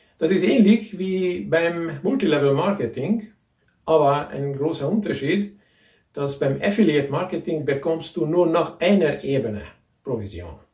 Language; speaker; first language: German; non-native, fluent; Hungarian